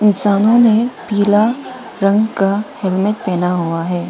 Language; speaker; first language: Hindi; non-native, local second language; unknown